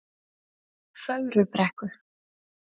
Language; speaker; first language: Icelandic; native; Icelandic